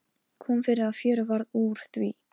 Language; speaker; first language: Icelandic; non-native, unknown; Polish